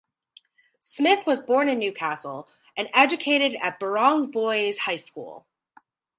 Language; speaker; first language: English; native; English